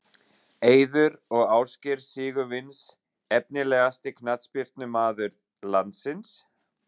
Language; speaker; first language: Icelandic; non-native, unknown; German